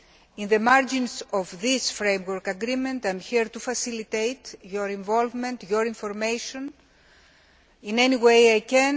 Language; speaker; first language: English; non-native, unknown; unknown